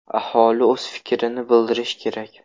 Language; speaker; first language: Uzbek; non-native, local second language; Russian